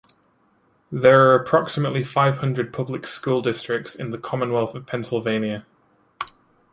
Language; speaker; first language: English; native; English